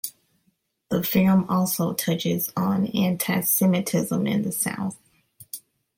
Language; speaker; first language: English; native; English